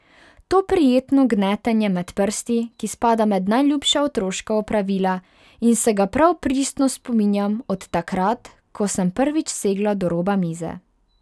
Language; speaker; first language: Slovenian; non-native, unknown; Hungarian